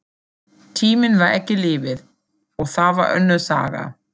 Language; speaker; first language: Icelandic; non-native, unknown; German